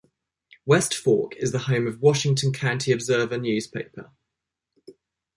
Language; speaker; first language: English; native; English